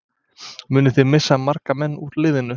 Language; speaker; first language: Icelandic; non-native, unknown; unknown